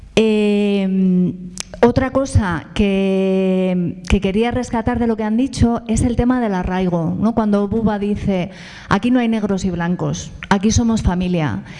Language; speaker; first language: Spanish; native; Spanish